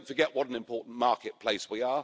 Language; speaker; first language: English; native; English